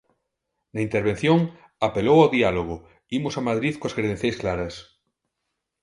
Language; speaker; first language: Galician; non-native, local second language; Spanish